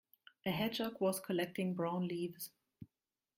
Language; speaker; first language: English; non-native, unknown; German